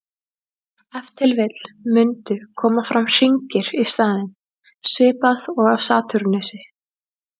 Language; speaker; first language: Icelandic; native; Icelandic